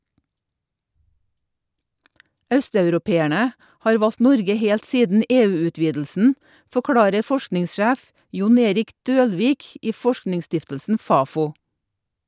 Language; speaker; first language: Norwegian; native; Norwegian